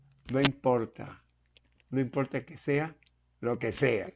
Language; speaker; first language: Spanish; native; Spanish